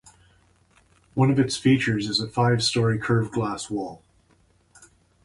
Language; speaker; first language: English; native; English